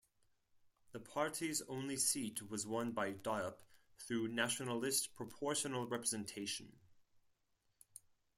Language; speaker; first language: English; non-native, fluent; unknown